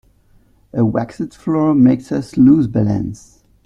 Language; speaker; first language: English; non-native, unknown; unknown